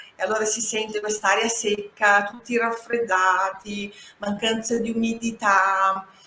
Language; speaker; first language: Italian; non-native, fluent; Portuguese